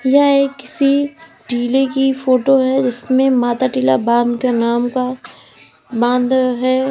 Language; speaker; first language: Hindi; native; Hindi